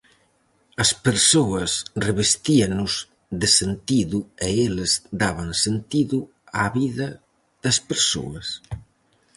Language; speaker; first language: Galician; native; Galician